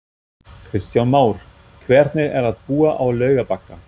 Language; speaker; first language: Icelandic; non-native, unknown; German